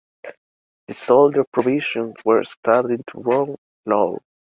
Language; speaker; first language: English; native; English